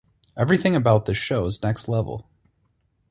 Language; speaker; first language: English; native; English